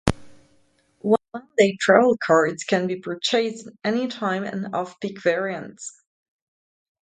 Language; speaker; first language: English; non-native, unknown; Italian